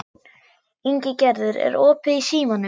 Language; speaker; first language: Icelandic; non-native, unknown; German